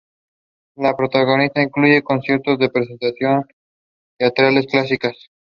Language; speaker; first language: English; non-native, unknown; Spanish